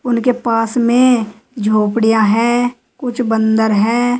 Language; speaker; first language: Hindi; native; Hindi